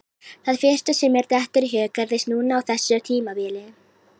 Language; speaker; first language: Icelandic; native; Icelandic